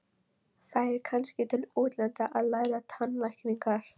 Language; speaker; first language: Icelandic; non-native, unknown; Polish